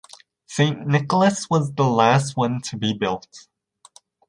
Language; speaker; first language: English; native; English